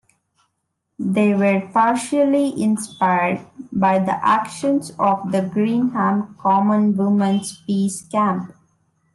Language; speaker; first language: English; non-native, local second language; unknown